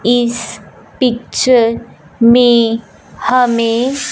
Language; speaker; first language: Hindi; non-native, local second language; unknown